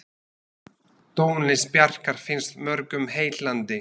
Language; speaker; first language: Icelandic; non-native, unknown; Slovak